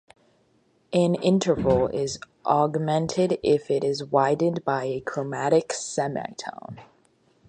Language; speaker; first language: English; native; English